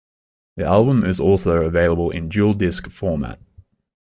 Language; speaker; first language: English; native; English